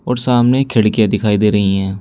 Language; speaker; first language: Hindi; native; Hindi